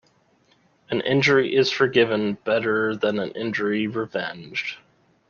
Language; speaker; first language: English; native; English